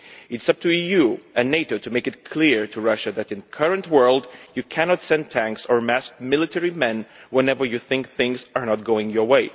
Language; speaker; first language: English; non-native, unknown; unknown